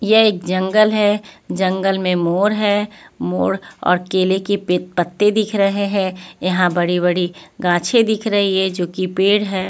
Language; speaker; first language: Hindi; non-native, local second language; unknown